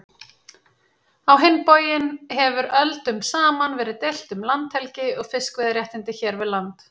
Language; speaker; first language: Icelandic; native; Icelandic